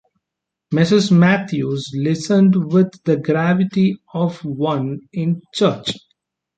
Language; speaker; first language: English; non-native, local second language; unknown